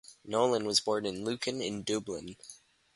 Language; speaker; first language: English; native; English